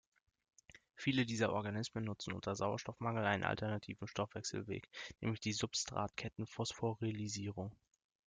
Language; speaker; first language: German; native; German